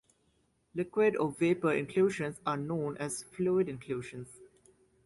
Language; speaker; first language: English; native; English